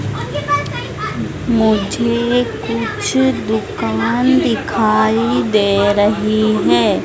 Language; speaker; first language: Hindi; native; Hindi